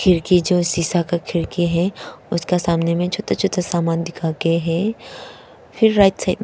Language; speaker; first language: Hindi; non-native, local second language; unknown